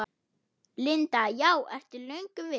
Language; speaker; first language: Icelandic; non-native, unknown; German